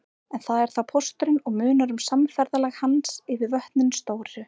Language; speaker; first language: Icelandic; native; Icelandic